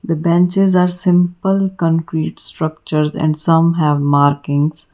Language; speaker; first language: English; non-native, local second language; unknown